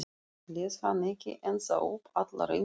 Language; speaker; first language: Icelandic; non-native, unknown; Russian